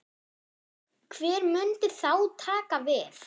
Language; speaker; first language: Icelandic; non-native, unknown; German